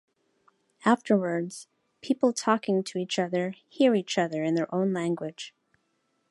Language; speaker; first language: English; native; English